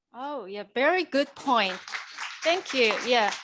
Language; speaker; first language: English; non-native, fluent; Korean